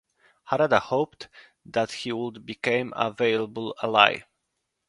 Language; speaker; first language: English; non-native, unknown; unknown